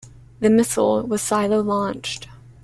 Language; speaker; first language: English; native; English